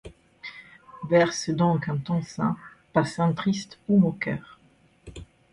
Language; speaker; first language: French; non-native, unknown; Italian